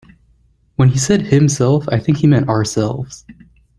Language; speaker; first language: English; native; English